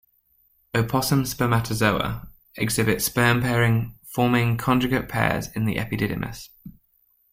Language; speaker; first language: English; native; English